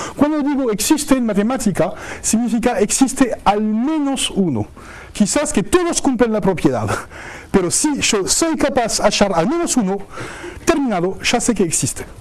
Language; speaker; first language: Spanish; non-native, fluent; French